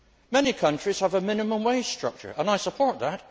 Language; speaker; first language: English; native; English